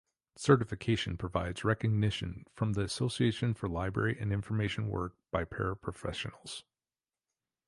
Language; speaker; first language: English; native; English